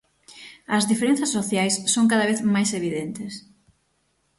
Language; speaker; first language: Galician; native; Galician